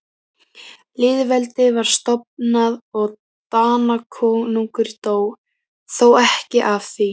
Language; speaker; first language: Icelandic; native; Icelandic